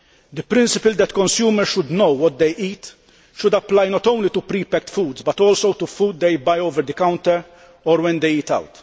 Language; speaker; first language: English; non-native, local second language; Maltese